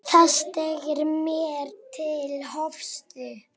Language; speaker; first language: Icelandic; non-native, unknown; Polish